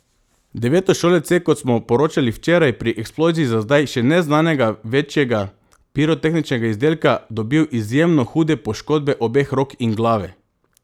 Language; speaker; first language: Slovenian; non-native, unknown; Macedonian